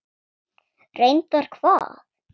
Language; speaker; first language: Icelandic; non-native, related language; Swedish